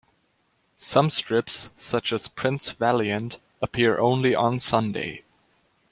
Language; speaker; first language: English; non-native, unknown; German